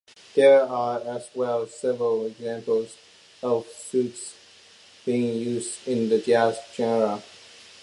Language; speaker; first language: English; non-native, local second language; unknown